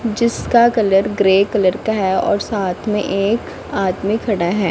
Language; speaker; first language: Hindi; non-native, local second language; Punjabi